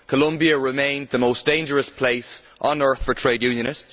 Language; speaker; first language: English; native; English